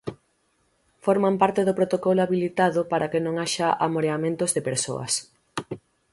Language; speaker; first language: Galician; native; Galician